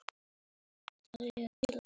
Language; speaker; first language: Icelandic; native; Icelandic